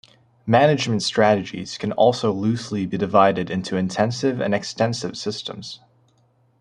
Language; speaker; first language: English; native; English